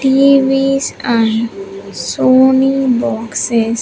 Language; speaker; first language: English; non-native, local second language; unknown